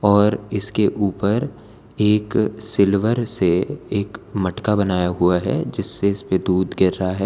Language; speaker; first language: Hindi; non-native, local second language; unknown